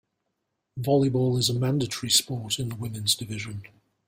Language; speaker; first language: English; non-native, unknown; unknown